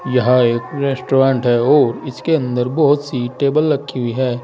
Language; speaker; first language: Hindi; native; Hindi